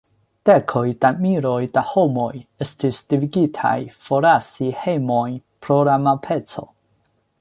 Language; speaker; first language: Esperanto; non-native, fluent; Chinese